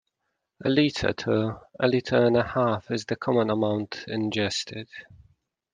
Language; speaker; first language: English; non-native, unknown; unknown